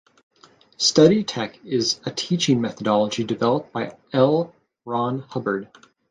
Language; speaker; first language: English; native; English